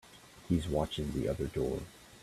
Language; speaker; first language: English; native; English